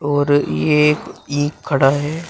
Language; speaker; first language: Hindi; native; Hindi